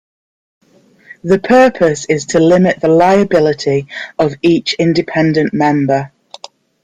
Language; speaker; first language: English; native; English